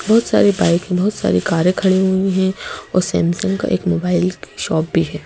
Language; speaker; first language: Hindi; native; Hindi